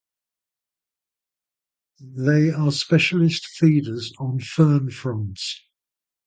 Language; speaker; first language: English; native; English